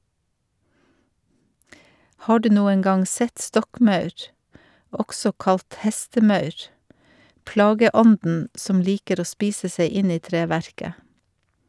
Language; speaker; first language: Norwegian; native; Norwegian